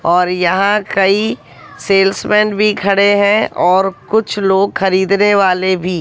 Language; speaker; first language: Hindi; native; Hindi